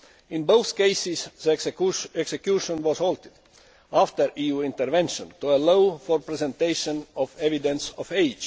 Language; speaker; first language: English; non-native, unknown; Estonian